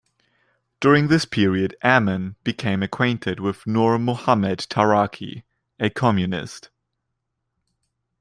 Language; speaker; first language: English; non-native, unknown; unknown